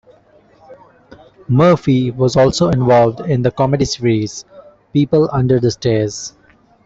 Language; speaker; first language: English; non-native, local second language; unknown